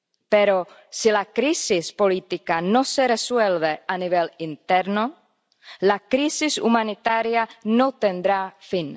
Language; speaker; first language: Spanish; non-native, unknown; Czech